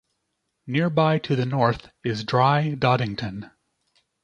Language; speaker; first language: English; native; English